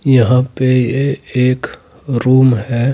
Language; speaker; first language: Hindi; native; Hindi